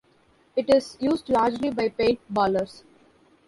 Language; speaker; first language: English; non-native, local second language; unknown